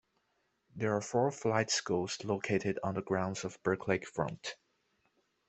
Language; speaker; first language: English; non-native, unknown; Chinese